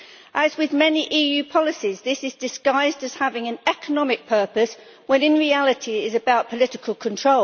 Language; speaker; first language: English; native; English